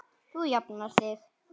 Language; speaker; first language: Icelandic; native; Icelandic